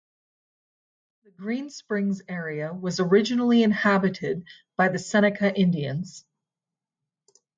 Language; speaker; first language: English; native; English